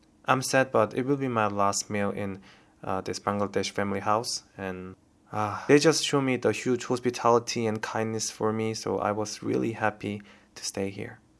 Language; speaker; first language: English; non-native, learner; Korean